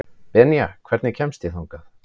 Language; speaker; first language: Icelandic; native; Icelandic